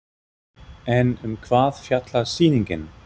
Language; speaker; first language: Icelandic; non-native, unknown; German